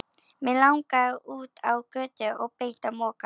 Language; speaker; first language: Icelandic; native; Icelandic